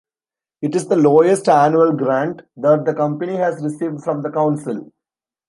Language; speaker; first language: English; non-native, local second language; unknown